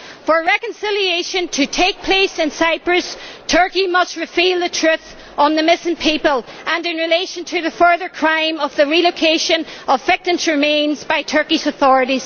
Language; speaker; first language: English; native; English